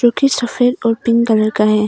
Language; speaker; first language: Hindi; early bilingual, other home language; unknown